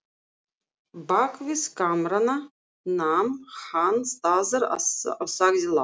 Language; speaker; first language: Icelandic; non-native, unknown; Russian